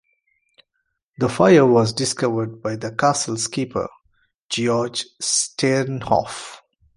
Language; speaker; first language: English; non-native, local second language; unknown